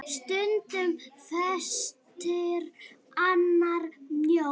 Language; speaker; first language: Icelandic; native; Icelandic